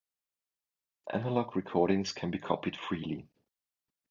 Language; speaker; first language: English; non-native, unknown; German